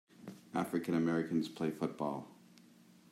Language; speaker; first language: English; native; English